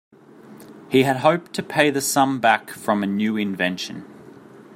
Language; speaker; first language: English; native; English